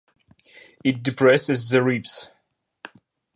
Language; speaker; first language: English; non-native, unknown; Ukrainian